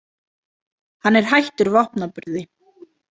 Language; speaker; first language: Icelandic; native; Icelandic